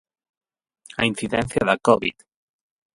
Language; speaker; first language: Galician; non-native, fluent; Spanish